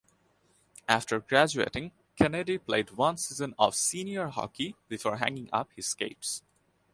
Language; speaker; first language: English; non-native, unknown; Bangla